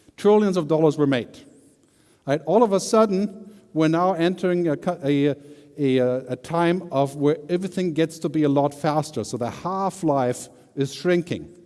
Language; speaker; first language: English; non-native, fluent; German